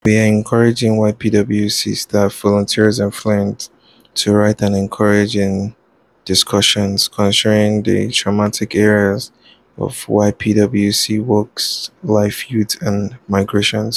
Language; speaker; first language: English; non-native, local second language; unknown